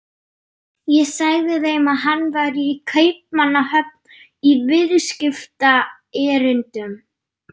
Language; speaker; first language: Icelandic; non-native, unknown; German